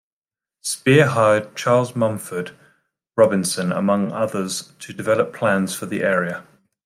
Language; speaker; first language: English; native; English